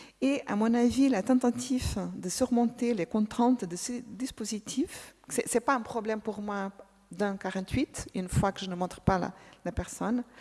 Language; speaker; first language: French; non-native, fluent; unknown